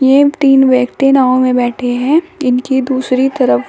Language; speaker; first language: Hindi; native; Hindi